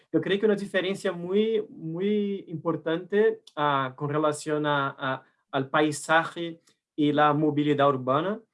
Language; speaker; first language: Spanish; non-native, related language; Portuguese